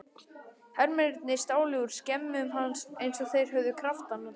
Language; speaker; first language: Icelandic; native; Icelandic